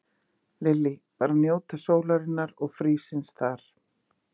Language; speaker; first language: Icelandic; native; Icelandic